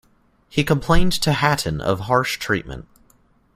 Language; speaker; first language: English; native; English